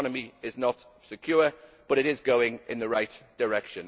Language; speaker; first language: English; native; English